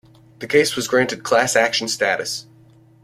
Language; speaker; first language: English; native; English